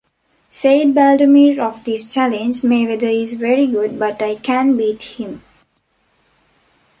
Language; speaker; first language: English; non-native, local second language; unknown